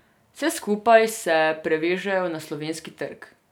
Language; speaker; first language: Slovenian; non-native, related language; Serbian